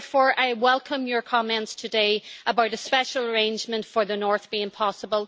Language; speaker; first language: English; native; English